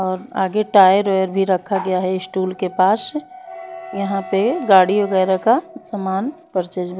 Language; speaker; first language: Hindi; non-native, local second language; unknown